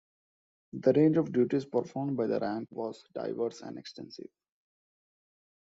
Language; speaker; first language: English; non-native, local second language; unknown